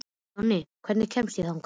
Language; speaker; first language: Icelandic; native; Icelandic